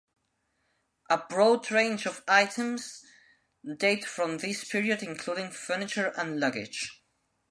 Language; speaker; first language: English; non-native, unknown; Spanish